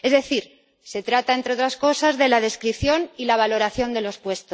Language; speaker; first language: Spanish; native; Spanish